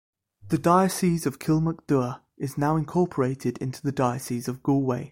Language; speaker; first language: English; native; English